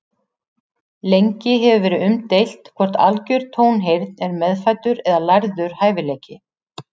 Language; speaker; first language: Icelandic; native; Icelandic